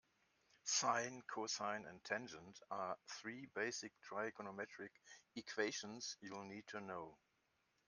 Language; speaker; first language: English; non-native, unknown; German